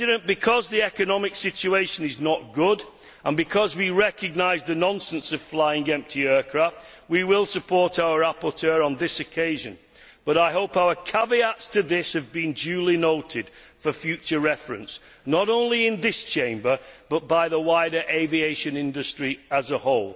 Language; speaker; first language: English; native; English